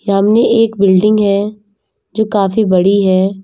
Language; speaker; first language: Hindi; native; Hindi